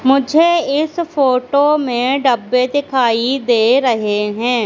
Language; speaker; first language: Hindi; native; Hindi